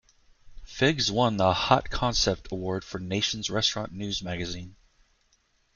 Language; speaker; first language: English; native; English